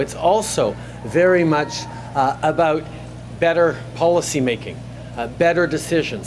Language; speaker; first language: English; native; English